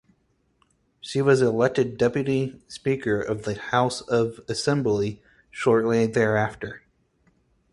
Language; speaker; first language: English; native; English